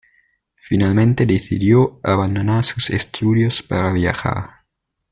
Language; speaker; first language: Spanish; native; Spanish